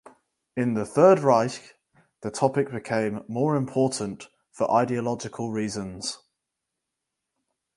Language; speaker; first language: English; native; English